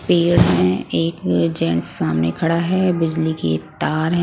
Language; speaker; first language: Hindi; non-native, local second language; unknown